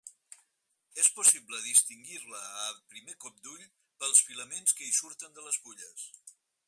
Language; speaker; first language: Catalan; non-native, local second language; Spanish